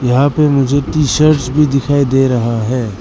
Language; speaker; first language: Hindi; early bilingual, other home language; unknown